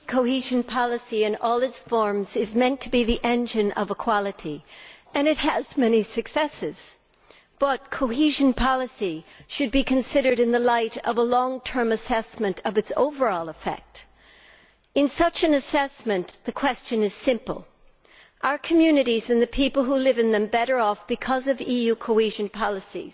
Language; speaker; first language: English; native; English